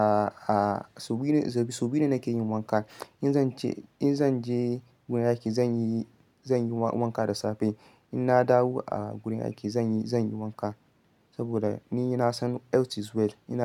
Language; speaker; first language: Hausa; non-native, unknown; Yoruba